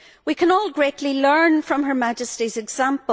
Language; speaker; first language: English; native; English